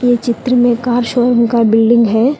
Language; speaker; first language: Hindi; non-native, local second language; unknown